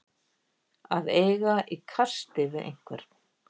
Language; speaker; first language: Icelandic; native; Icelandic